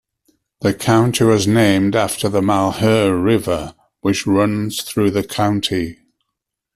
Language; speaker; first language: English; native; English